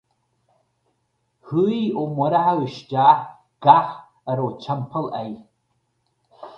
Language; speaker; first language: Irish; native; Irish